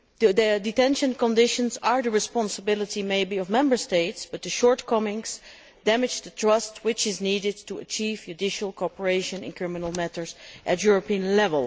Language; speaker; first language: English; non-native, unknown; Dutch